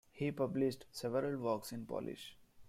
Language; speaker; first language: English; non-native, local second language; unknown